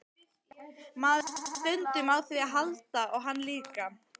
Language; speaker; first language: Icelandic; native; Icelandic